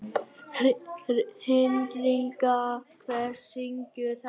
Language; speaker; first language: Icelandic; non-native, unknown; Vietnamese